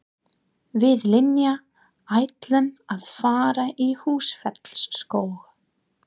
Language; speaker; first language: Icelandic; non-native, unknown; English